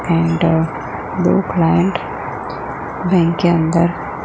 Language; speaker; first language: Hindi; non-native, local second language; Gujarati